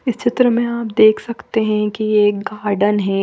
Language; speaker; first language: Hindi; non-native, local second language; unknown